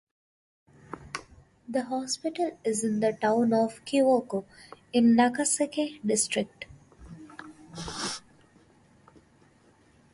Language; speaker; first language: English; non-native, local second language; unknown